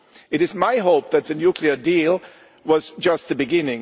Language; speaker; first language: English; non-native, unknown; German